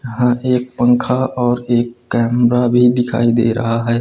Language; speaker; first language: Hindi; native; Hindi